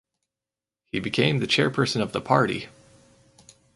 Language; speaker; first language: English; native; English